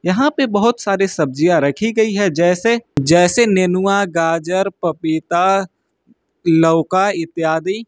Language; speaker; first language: Hindi; native; Hindi